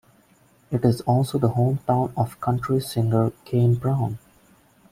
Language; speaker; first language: English; non-native, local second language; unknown